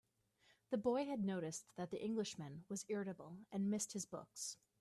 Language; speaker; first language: English; native; English